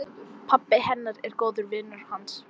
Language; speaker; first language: Icelandic; non-native, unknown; English